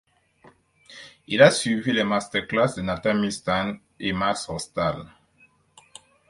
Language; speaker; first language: French; non-native, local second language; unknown